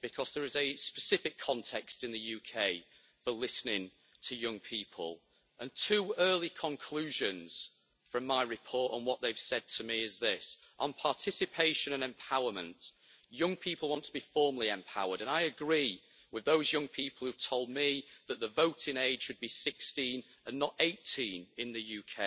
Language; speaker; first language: English; native; English